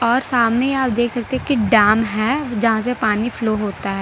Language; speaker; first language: Hindi; non-native, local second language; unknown